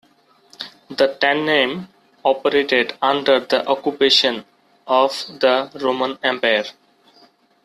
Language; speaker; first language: English; non-native, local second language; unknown